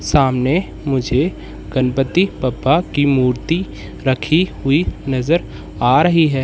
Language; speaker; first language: Hindi; native; Hindi